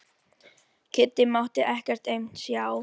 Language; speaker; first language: Icelandic; non-native, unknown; Filipino